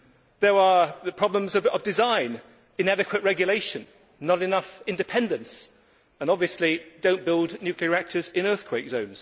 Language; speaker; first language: English; native; English